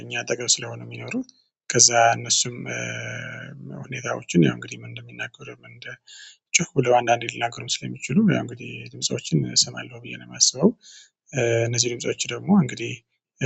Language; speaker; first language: Amharic; non-native, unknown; Tigrinya